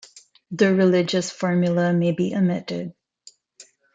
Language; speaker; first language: English; non-native, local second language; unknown